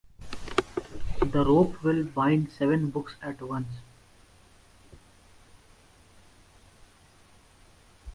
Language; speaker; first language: English; non-native, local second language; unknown